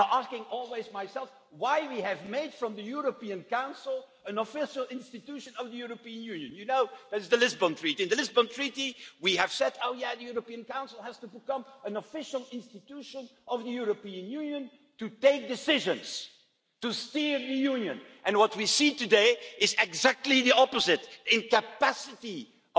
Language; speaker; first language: English; non-native, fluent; Dutch